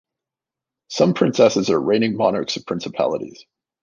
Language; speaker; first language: English; native; English